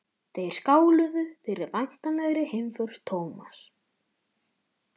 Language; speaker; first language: Icelandic; native; Icelandic